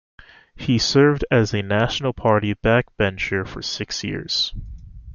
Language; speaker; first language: English; native; English